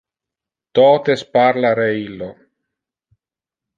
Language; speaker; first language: Interlingua; non-native, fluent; Italian